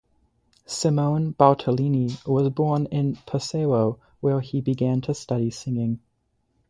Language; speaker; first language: English; native; English